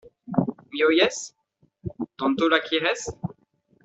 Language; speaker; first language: Spanish; non-native, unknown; French